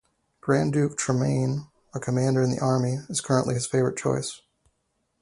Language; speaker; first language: English; native; English